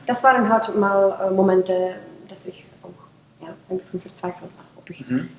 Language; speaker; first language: German; non-native, fluent; Czech